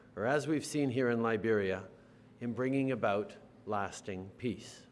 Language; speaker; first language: English; native; English